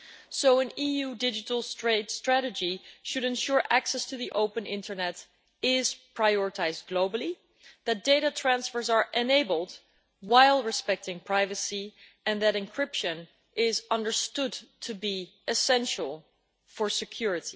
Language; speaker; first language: English; non-native, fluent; Dutch